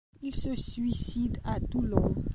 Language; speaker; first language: French; non-native, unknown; Belarusian